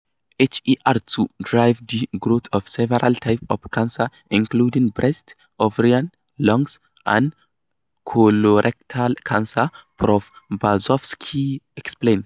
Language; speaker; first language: English; non-native, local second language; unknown